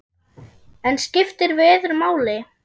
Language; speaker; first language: Icelandic; non-native, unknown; German